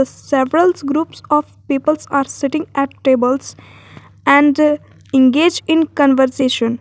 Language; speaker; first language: English; non-native, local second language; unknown